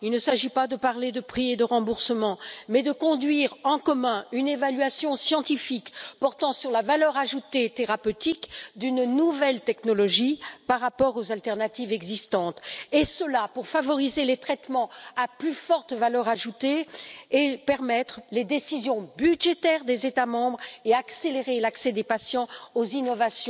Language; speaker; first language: French; native; French